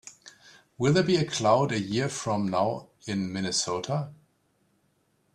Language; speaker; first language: English; native; English